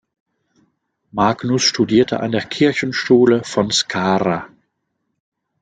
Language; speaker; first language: German; non-native, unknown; French